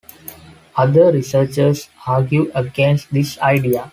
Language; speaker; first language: English; non-native, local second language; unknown